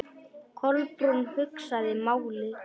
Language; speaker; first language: Icelandic; non-native, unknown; Polish